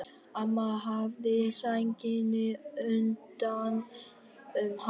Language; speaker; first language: Icelandic; non-native, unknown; Vietnamese